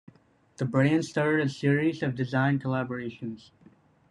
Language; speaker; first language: English; native; English